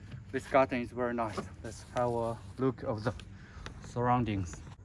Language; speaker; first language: English; non-native, learner; Chinese